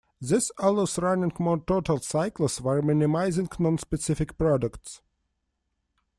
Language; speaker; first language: English; non-native, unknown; Russian